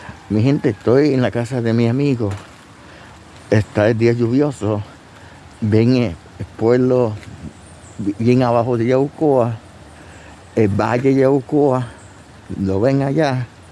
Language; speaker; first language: Spanish; native; Spanish